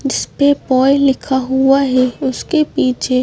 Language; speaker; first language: Hindi; native; Hindi